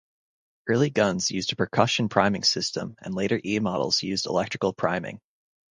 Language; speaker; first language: English; native; English